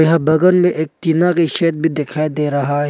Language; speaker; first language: Hindi; non-native, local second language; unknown